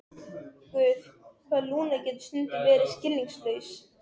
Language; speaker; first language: Icelandic; non-native, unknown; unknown